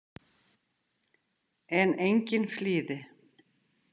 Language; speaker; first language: Icelandic; native; Icelandic